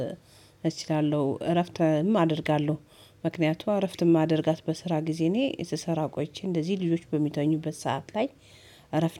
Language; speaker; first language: Amharic; native; Amharic